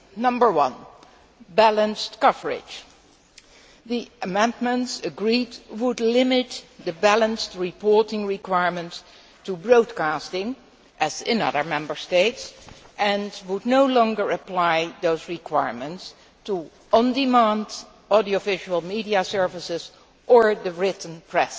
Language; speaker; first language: English; non-native, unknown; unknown